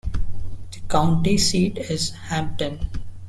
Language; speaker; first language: English; non-native, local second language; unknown